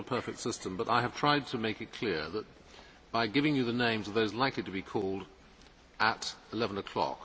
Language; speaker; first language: English; native; English